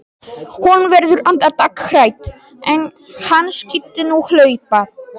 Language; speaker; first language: Icelandic; non-native, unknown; Polish